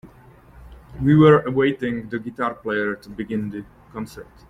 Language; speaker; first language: English; non-native, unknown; Czech